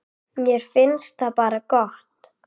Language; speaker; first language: Icelandic; native; Icelandic